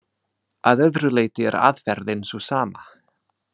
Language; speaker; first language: Icelandic; non-native, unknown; English